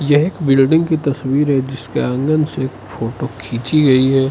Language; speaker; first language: Hindi; non-native, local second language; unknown